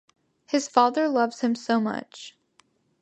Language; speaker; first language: English; native; English